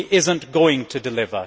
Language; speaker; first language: English; native; English